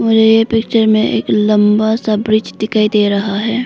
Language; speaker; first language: Hindi; non-native, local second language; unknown